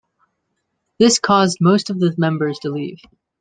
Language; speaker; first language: English; native; English